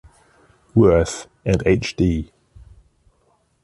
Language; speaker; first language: English; native; English